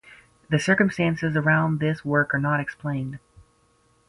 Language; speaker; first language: English; native; English